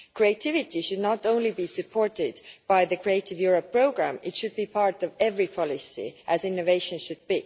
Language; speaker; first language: English; non-native, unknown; Estonian